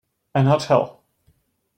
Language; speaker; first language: English; non-native, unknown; German